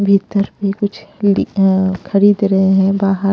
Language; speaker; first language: Hindi; non-native, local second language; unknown